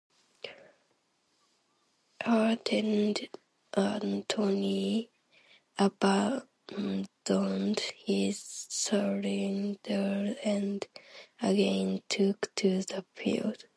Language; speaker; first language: English; non-native, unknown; Japanese